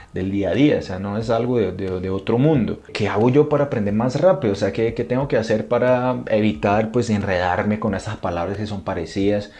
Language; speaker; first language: Spanish; non-native, related language; Portuguese